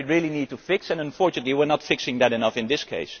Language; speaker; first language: English; non-native, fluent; Dutch